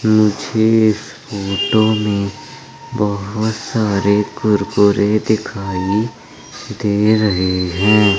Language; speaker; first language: Hindi; native; Hindi